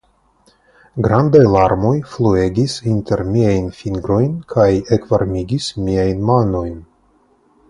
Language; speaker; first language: Esperanto; non-native, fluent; Russian